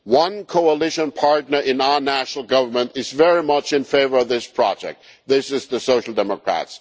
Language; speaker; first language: English; non-native, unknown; German